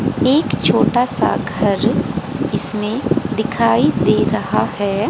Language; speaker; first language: Hindi; native; Hindi